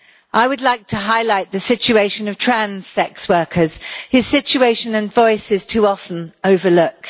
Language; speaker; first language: English; native; English